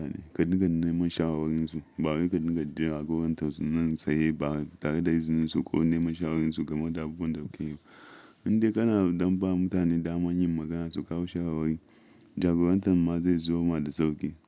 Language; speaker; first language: Hausa; non-native, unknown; Yoruba